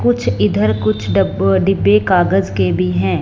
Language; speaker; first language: Hindi; non-native, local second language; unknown